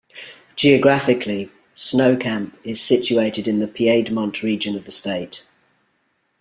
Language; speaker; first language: English; native; English